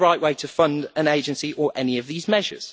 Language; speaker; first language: English; native; English